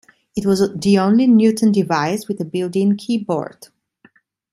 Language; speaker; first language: English; non-native, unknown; Italian